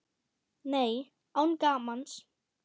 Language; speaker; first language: Icelandic; non-native, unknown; German